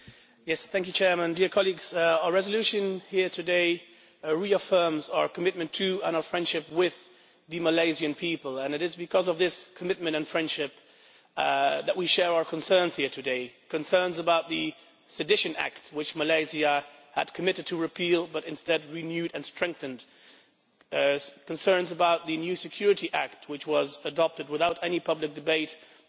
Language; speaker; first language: English; non-native, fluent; Dutch